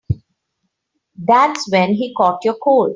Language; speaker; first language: English; non-native, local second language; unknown